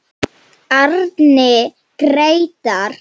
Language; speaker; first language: Icelandic; non-native, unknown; Slovenian